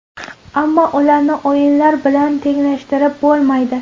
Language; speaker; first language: Uzbek; non-native, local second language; Kara-Kalpak